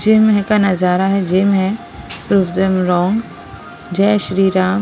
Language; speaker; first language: Hindi; non-native, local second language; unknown